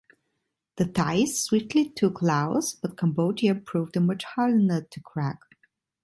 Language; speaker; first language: English; non-native, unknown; Italian